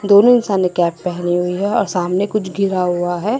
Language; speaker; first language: Hindi; non-native, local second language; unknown